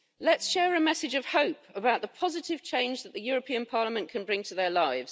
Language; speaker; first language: English; native; English